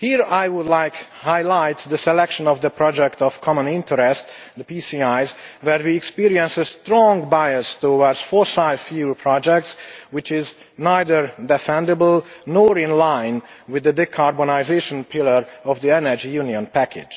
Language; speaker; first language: English; non-native, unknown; Hungarian